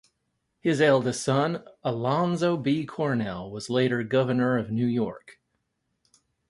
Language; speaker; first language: English; native; English